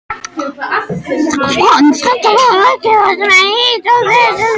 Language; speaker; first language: Icelandic; non-native, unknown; French